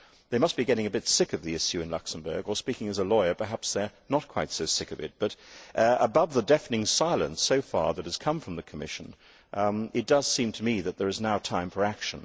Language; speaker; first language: English; native; English